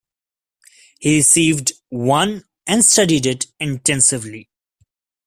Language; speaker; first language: English; non-native, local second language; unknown